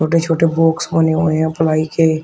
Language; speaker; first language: Hindi; native; Hindi